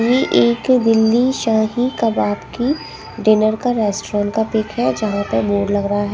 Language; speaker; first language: Hindi; non-native, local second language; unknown